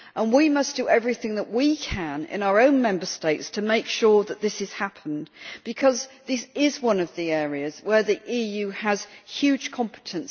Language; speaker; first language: English; native; English